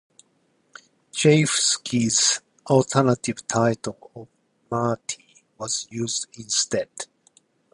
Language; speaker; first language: English; non-native, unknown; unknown